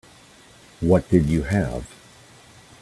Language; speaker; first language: English; native; English